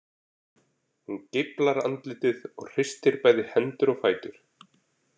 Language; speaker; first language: Icelandic; native; Icelandic